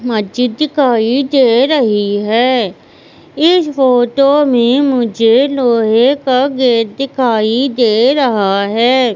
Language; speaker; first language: Hindi; native; Hindi